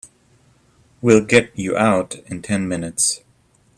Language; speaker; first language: English; native; English